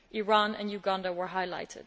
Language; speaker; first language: English; non-native, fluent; Dutch